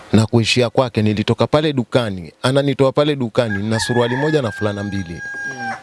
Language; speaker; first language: Swahili; native; Swahili